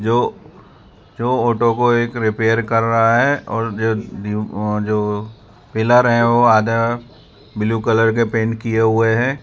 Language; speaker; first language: Hindi; non-native, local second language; Gujarati